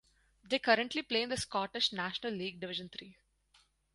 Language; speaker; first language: English; non-native, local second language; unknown